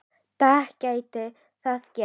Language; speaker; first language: Icelandic; native; Icelandic